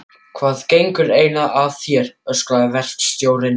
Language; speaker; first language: Icelandic; non-native, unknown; German